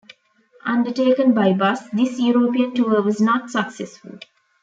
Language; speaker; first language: English; non-native, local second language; Tamil